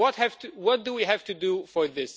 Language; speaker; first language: English; non-native, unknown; Romanian